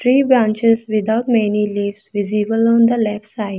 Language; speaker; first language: English; non-native, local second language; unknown